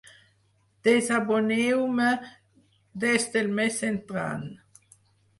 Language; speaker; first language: Catalan; non-native, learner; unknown